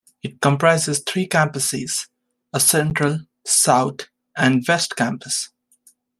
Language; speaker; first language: English; native; English